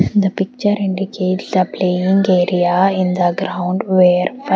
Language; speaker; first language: English; non-native, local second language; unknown